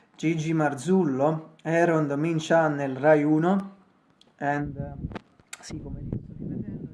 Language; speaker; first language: English; non-native, learner; Italian